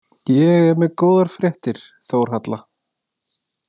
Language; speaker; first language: Icelandic; native; Icelandic